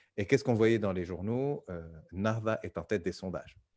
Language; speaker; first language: French; non-native, local second language; Arabic